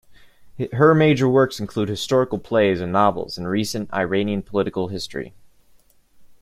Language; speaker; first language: English; native; English